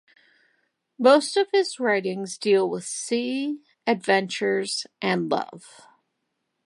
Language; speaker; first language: English; native; English